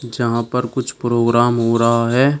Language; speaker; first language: Hindi; native; Hindi